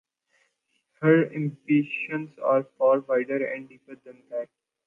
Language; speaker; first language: English; non-native, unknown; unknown